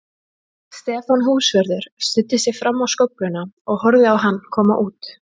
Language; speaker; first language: Icelandic; native; Icelandic